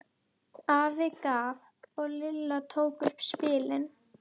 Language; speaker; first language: Icelandic; native; Icelandic